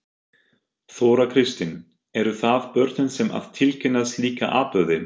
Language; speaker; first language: Icelandic; non-native, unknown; German